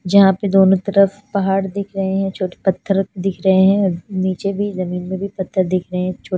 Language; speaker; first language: Hindi; non-native, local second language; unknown